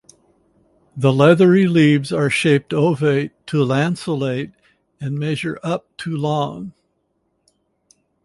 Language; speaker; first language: English; native; English